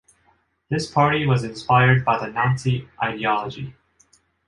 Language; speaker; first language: English; non-native, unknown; Japanese